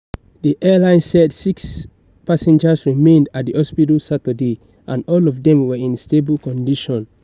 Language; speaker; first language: English; non-native, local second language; Yoruba